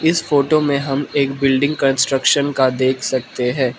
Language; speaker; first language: Hindi; non-native, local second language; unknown